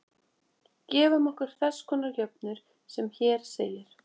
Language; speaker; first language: Icelandic; native; Icelandic